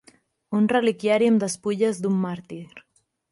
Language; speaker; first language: Catalan; native; Catalan